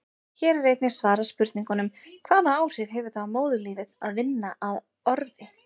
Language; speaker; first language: Icelandic; native; Icelandic